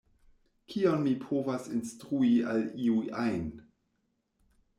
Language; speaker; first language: Esperanto; non-native, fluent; German